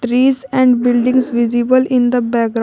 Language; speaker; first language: English; non-native, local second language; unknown